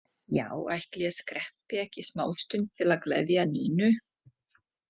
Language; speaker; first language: Icelandic; non-native, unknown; Czech